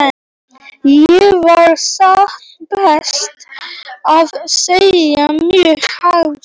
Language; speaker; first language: Icelandic; non-native, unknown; Polish